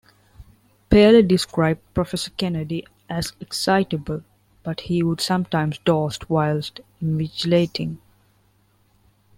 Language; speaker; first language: English; non-native, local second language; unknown